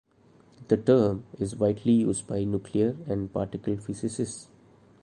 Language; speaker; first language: English; non-native, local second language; Malayalam